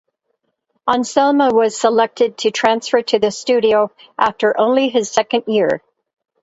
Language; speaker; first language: English; native; English